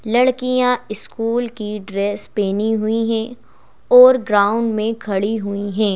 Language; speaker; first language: Hindi; native; Hindi